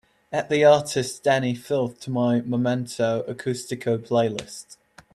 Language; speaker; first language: English; native; English